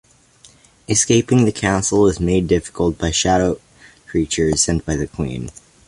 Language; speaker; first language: English; native; English